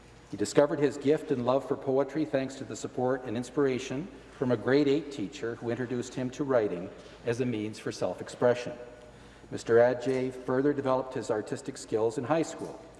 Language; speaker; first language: English; native; English